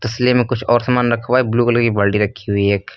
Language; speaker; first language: Hindi; native; Hindi